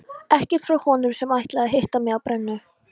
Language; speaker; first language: Icelandic; non-native, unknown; Polish